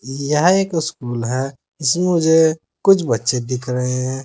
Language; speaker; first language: Hindi; native; Hindi